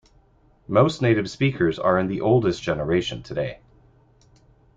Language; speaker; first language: English; native; English